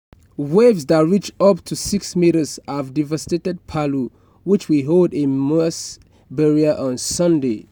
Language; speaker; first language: English; non-native, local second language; Yoruba